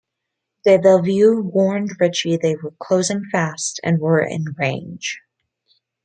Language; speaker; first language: English; native; English